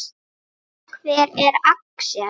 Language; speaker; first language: Icelandic; native; Icelandic